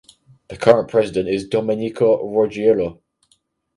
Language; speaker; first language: English; native; English